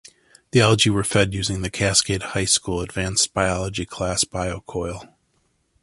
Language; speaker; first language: English; native; English